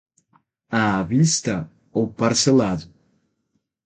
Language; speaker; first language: Portuguese; non-native, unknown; Spanish